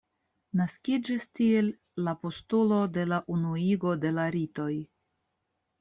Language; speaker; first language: Esperanto; non-native, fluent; Russian